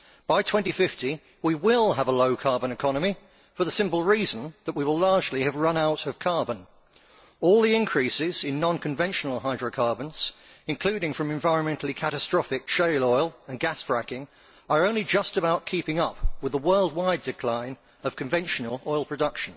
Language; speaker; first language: English; native; English